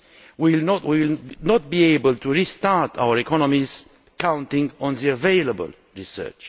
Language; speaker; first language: English; non-native, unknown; Romanian